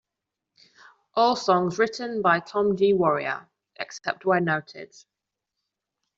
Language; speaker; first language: English; non-native, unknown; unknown